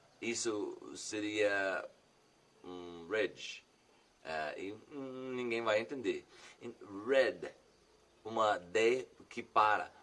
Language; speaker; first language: Portuguese; non-native, fluent; English